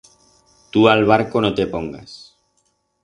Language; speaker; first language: Aragonese; non-native, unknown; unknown